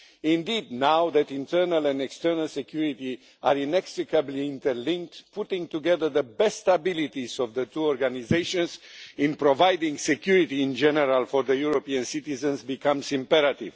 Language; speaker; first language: English; non-native, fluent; Romanian